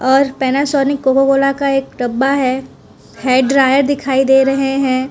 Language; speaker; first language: Hindi; non-native, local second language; Gujarati